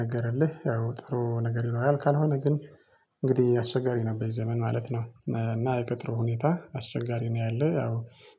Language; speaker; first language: Amharic; non-native, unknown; Tigrinya